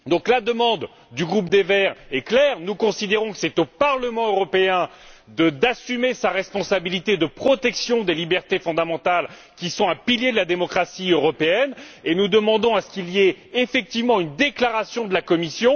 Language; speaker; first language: French; native; French